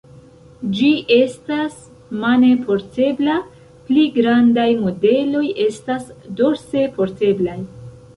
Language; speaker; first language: Esperanto; non-native, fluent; Central Kurdish